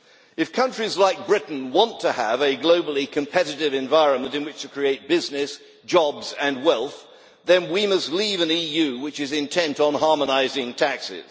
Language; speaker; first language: English; native; English